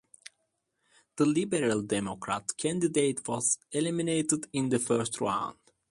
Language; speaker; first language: English; non-native, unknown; Turkish